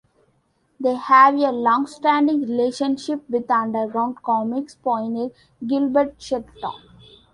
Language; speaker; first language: English; non-native, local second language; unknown